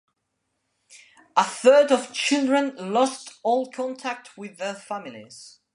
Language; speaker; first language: English; non-native, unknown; Spanish